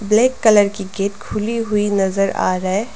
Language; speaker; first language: Hindi; non-native, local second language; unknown